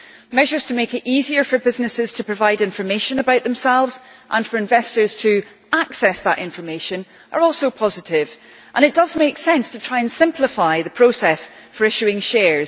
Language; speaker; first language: English; native; English